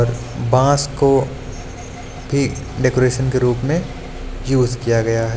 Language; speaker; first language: Hindi; native; Hindi